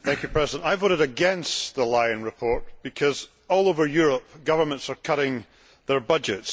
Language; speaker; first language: English; native; English